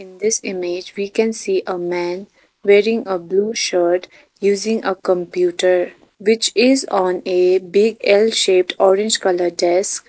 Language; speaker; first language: English; non-native, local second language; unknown